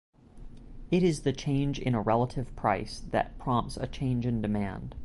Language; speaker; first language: English; native; English